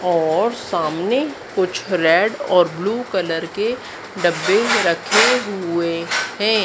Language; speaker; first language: Hindi; native; Hindi